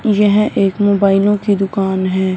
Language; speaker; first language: Hindi; non-native, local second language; Punjabi